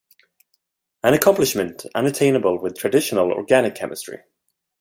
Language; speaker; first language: English; non-native, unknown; Swedish